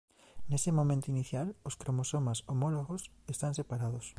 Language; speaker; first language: Galician; native; Galician